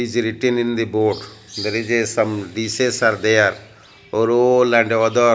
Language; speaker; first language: English; non-native, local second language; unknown